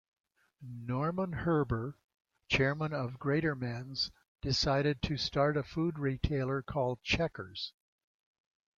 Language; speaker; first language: English; native; English